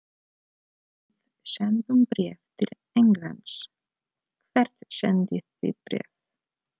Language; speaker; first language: Icelandic; non-native, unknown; Polish